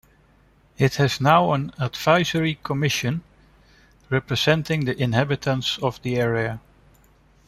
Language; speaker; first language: English; non-native, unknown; Dutch